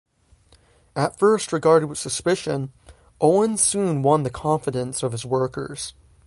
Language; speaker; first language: English; native; English